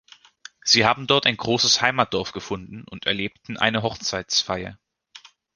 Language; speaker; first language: German; native; German